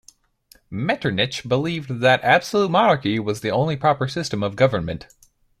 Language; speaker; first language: English; native; English